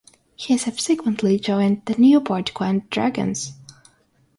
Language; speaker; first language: English; non-native, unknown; Russian